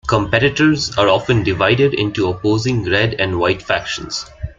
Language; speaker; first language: English; non-native, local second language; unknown